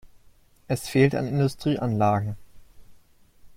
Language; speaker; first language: German; native; German